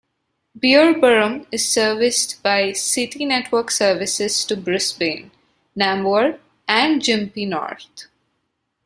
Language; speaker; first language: English; non-native, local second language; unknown